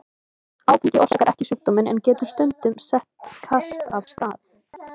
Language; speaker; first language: Icelandic; native; Icelandic